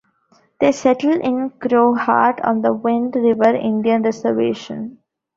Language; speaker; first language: English; non-native, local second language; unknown